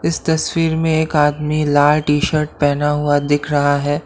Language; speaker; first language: Hindi; non-native, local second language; Assamese